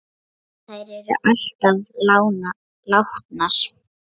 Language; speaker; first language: Icelandic; non-native, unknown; Lithuanian